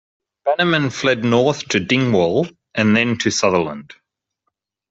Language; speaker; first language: English; native; English